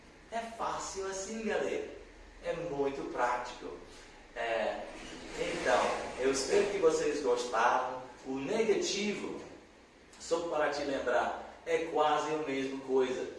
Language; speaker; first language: Portuguese; non-native, learner; English